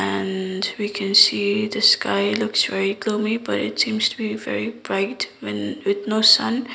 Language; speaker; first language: English; non-native, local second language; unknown